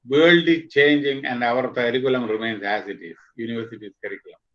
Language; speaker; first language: English; non-native, local second language; Malayalam